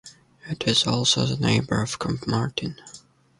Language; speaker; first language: English; native; English